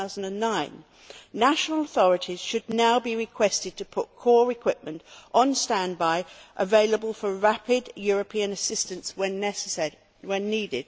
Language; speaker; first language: English; native; English